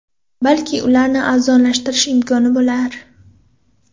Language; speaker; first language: Uzbek; non-native, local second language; Kara-Kalpak